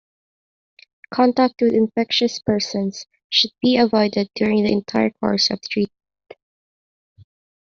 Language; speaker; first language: English; non-native, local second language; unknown